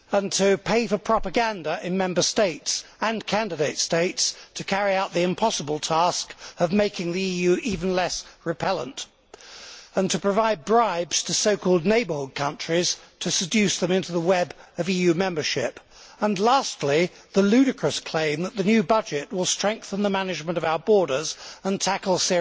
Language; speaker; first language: English; native; English